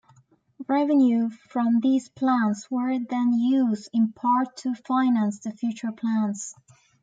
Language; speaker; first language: English; native; English